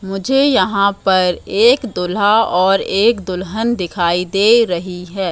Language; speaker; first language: Hindi; native; Hindi